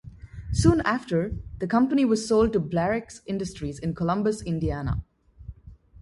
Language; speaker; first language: English; non-native, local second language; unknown